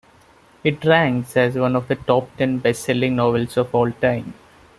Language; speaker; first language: English; non-native, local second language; Malayalam